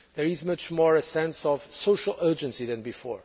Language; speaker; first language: English; non-native, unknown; Portuguese